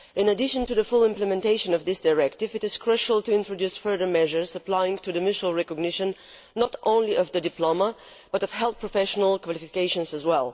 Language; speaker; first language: English; non-native, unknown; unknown